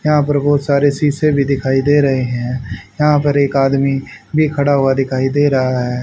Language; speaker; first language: Hindi; native; Hindi